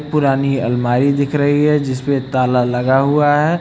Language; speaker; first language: Hindi; native; Hindi